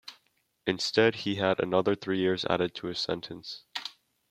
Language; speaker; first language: English; native; English